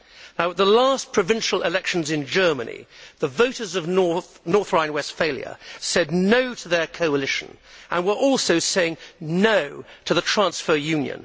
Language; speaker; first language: English; native; English